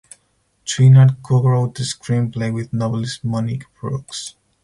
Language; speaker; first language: English; non-native, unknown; Spanish